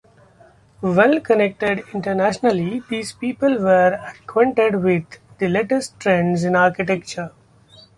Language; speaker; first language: English; non-native, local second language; Marathi